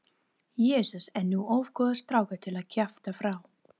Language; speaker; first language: Icelandic; non-native, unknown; English